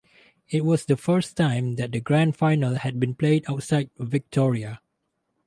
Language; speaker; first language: English; non-native, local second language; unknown